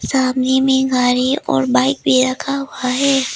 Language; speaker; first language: Hindi; non-native, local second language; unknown